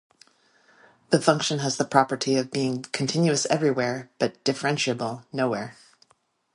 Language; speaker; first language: English; native; English